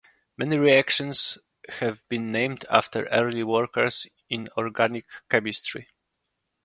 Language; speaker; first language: English; non-native, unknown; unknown